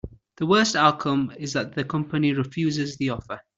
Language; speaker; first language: English; native; English